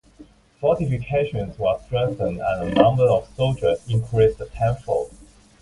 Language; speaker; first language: English; non-native, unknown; Chinese